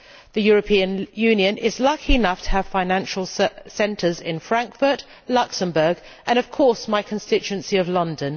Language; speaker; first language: English; native; English